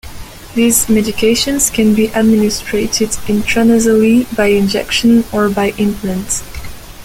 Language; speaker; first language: English; non-native, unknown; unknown